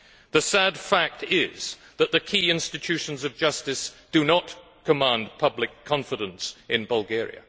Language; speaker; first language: English; native; English